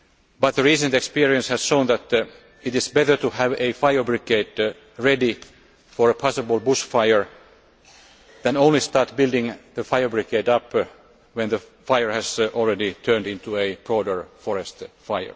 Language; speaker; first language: English; non-native, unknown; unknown